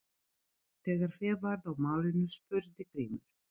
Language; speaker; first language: Icelandic; non-native, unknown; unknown